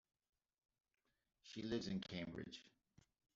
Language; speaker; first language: English; native; English